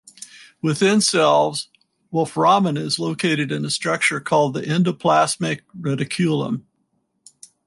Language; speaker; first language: English; native; English